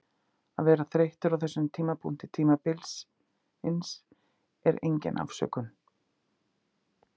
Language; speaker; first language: Icelandic; native; Icelandic